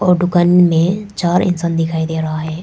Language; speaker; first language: Hindi; non-native, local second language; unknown